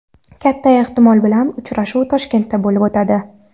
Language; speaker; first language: Uzbek; non-native, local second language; Kara-Kalpak